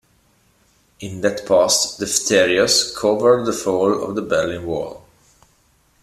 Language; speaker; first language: English; non-native, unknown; Italian